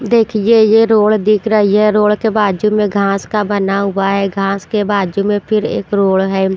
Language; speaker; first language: Hindi; non-native, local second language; Punjabi